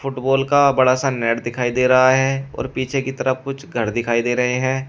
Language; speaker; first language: Hindi; native; Hindi